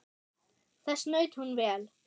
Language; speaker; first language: Icelandic; non-native, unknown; German